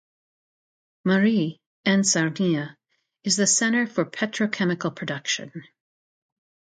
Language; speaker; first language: English; native; English